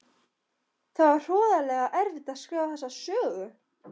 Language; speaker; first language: Icelandic; non-native, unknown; Polish